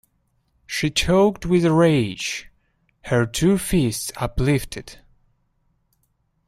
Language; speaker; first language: English; non-native, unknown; Russian